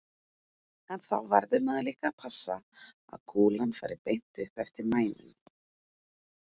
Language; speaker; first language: Icelandic; native; Icelandic